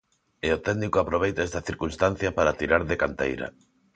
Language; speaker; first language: Galician; non-native, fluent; Spanish